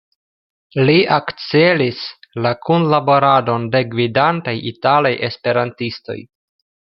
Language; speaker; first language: Esperanto; non-native, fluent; Russian